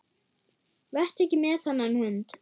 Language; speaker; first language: Icelandic; non-native, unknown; German